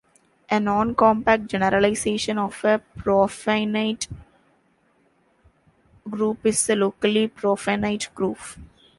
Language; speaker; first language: English; non-native, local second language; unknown